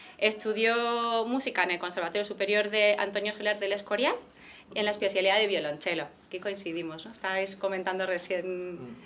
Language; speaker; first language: Spanish; native; Spanish